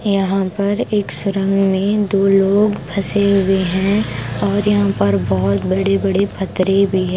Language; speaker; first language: Hindi; non-native, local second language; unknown